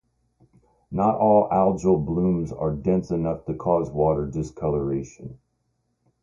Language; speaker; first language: English; native; English